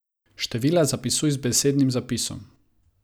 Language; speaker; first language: Slovenian; non-native, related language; Croatian